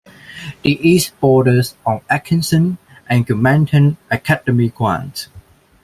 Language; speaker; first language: English; non-native, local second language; Cantonese